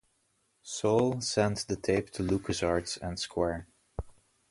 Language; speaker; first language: English; native; English